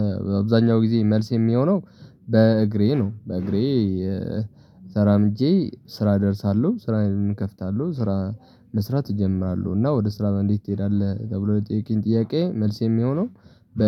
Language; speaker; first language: Amharic; non-native, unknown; Tigrinya